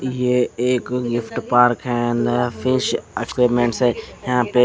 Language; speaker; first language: Hindi; non-native, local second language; Punjabi